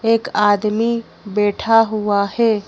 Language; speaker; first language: Hindi; native; Hindi